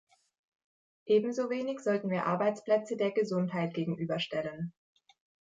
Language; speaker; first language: German; native; German